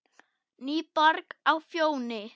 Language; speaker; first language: Icelandic; non-native, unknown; German